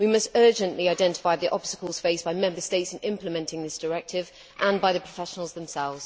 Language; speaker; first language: English; native; English